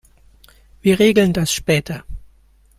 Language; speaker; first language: German; native; German